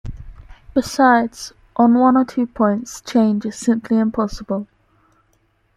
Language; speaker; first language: English; native; English